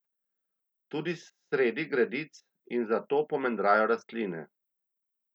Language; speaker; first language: Slovenian; native; Slovenian